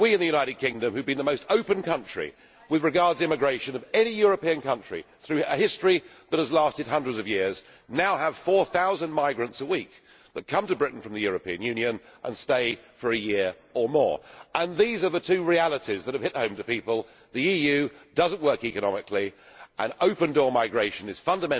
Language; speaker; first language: English; native; English